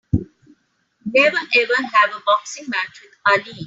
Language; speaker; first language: English; non-native, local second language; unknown